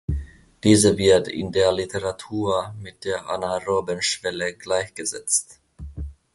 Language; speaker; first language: German; non-native, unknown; Finnish